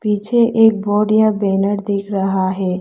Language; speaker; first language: Hindi; non-native, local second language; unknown